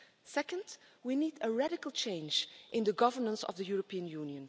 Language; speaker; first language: English; non-native, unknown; Dutch